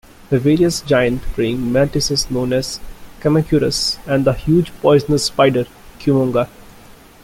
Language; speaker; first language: English; non-native, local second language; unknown